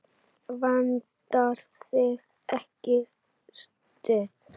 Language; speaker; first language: Icelandic; native; Icelandic